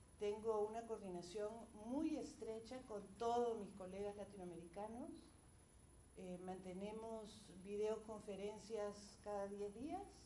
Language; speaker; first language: Spanish; native; Spanish